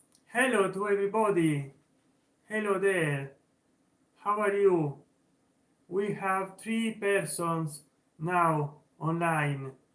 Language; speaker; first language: English; non-native, learner; Italian